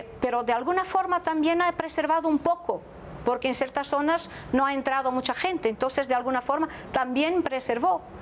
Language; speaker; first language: Spanish; non-native, related language; Portuguese